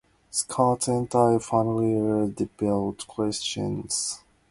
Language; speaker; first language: English; non-native, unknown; Japanese